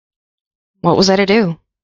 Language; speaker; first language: English; native; English